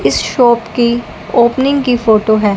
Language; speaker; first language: Hindi; non-native, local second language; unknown